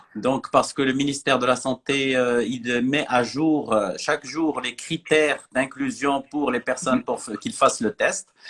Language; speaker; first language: French; non-native, local second language; Arabic